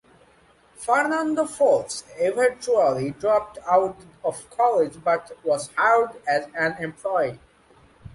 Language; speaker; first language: English; non-native, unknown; Bangla